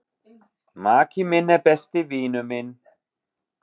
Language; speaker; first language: Icelandic; non-native, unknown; German